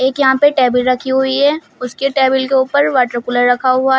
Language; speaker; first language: Hindi; native; Hindi